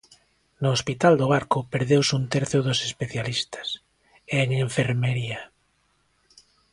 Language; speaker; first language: Galician; native; Galician